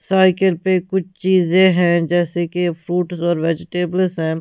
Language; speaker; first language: Hindi; non-native, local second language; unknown